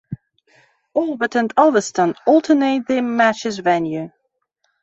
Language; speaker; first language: English; non-native, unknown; Belarusian